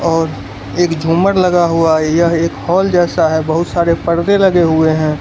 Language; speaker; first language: Hindi; non-native, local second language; Gujarati